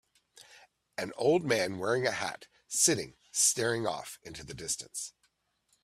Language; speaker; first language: English; native; English